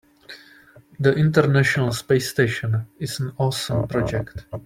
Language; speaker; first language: English; non-native, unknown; Czech